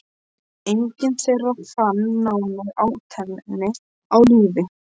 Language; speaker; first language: Icelandic; non-native, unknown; Polish